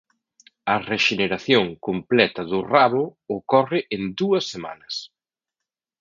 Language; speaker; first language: Galician; native; Galician